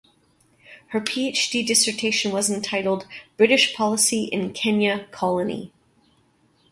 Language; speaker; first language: English; native; English